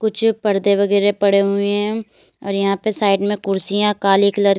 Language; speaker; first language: Hindi; native; Hindi